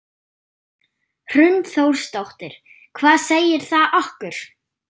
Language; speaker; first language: Icelandic; non-native, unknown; German